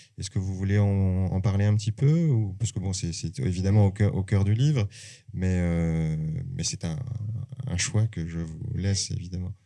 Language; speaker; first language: French; native; French